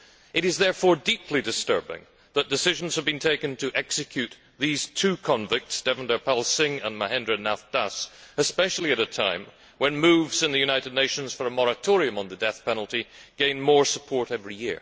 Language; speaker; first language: English; native; English